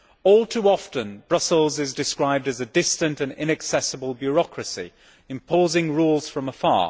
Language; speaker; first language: English; native; English